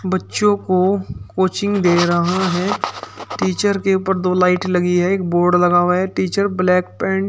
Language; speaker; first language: Hindi; native; Hindi